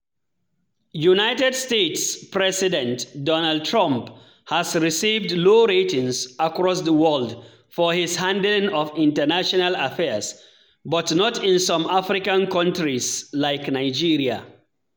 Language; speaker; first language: English; non-native, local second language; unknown